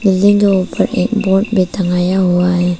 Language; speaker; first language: Hindi; early bilingual, other home language; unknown